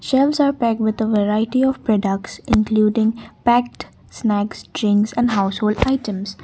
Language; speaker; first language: English; non-native, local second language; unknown